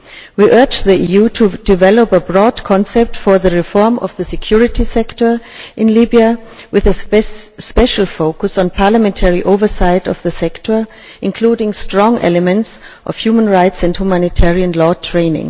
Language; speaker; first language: English; non-native, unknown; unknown